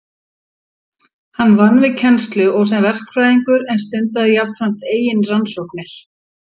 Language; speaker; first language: Icelandic; native; Icelandic